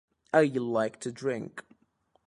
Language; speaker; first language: English; native; English